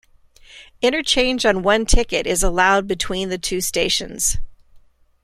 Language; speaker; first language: English; native; English